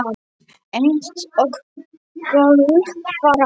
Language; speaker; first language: Icelandic; non-native, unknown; Polish